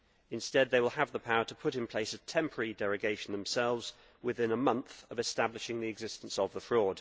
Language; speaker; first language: English; native; English